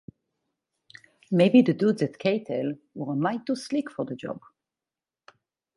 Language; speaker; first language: English; non-native, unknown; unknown